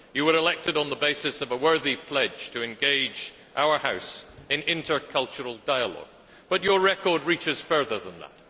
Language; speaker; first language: English; native; English